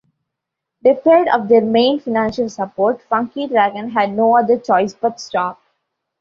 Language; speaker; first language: English; non-native, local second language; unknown